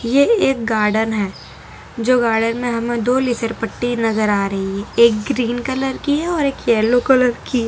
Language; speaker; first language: Hindi; non-native, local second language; Gujarati